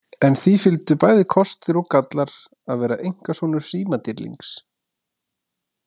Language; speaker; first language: Icelandic; native; Icelandic